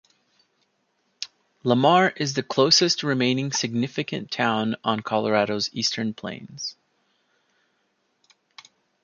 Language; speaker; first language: English; native; English